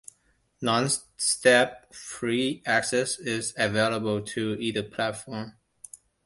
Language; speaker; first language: English; non-native, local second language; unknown